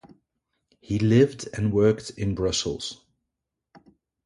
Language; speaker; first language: English; non-native, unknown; Dutch